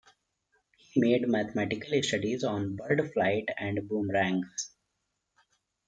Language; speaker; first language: English; non-native, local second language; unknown